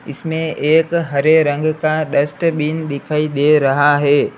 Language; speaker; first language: Hindi; native; Hindi